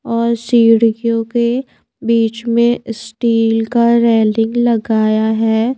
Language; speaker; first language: Hindi; native; Hindi